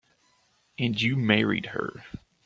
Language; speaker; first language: English; native; English